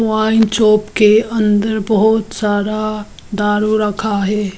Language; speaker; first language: Hindi; early bilingual, other home language; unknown